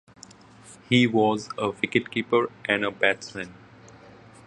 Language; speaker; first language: English; non-native, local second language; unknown